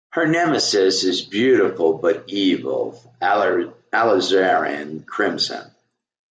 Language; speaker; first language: English; native; English